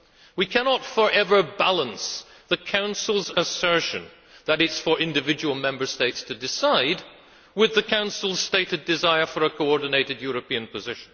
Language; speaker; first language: English; native; English